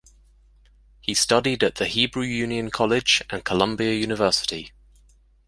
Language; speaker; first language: English; native; English